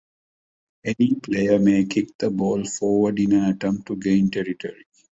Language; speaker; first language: English; non-native, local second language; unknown